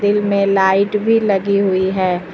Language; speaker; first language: Hindi; native; Hindi